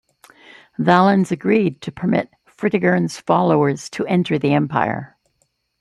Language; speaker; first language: English; native; English